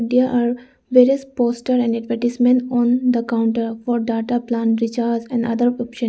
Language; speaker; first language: English; non-native, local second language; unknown